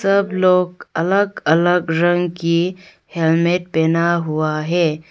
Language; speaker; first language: Hindi; early bilingual, other home language; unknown